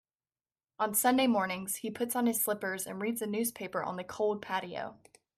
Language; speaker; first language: English; native; English